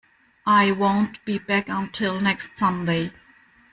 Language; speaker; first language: English; non-native, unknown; German